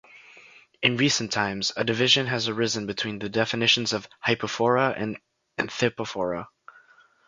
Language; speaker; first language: English; native; English